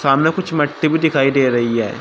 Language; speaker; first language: Hindi; native; Hindi